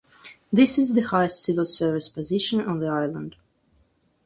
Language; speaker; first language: English; non-native, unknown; Russian